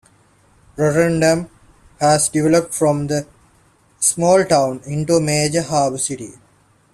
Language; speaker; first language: English; non-native, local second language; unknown